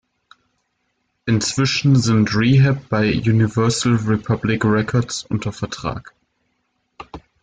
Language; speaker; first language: German; native; German